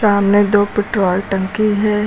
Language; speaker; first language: Hindi; native; Hindi